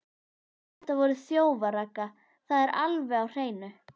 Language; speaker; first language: Icelandic; native; Icelandic